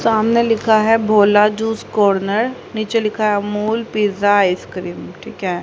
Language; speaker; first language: Hindi; native; Hindi